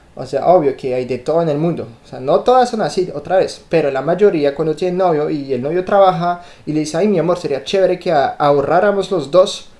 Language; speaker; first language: Spanish; non-native, fluent; French